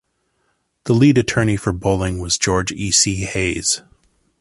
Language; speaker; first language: English; native; English